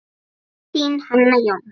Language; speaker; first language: Icelandic; native; Icelandic